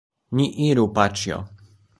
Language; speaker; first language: Esperanto; non-native, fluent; Polish